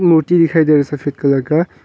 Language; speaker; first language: Hindi; non-native, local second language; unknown